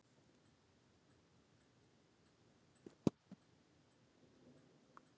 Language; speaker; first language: Icelandic; native; Icelandic